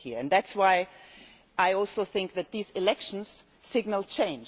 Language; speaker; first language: English; non-native, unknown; German